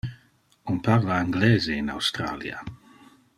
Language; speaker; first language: Interlingua; non-native, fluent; Dutch